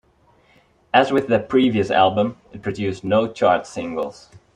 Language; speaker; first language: English; non-native, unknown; Dutch